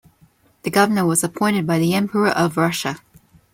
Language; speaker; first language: English; non-native, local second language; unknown